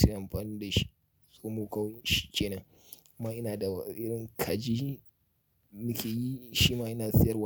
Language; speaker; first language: Hausa; native; Hausa